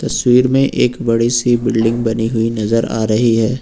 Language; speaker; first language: Hindi; native; Hindi